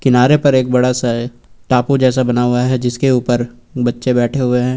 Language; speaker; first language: Hindi; native; Hindi